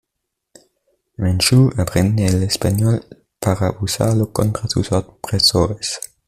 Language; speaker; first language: Spanish; native; Spanish